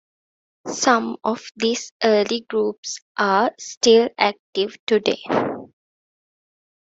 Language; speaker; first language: English; non-native, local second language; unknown